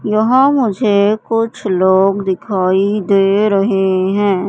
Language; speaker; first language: Hindi; native; Hindi